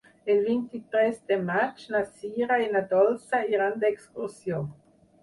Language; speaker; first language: Catalan; non-native, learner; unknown